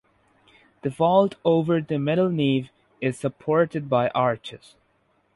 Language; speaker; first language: English; non-native, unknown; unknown